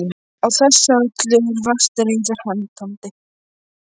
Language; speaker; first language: Icelandic; non-native, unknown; Polish